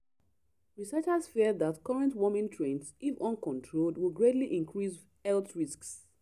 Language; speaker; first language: English; non-native, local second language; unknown